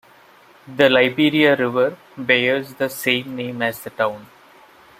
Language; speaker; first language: English; non-native, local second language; Malayalam